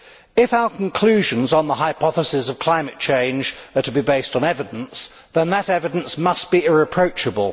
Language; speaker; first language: English; native; English